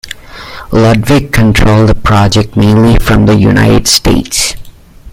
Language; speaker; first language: English; native; English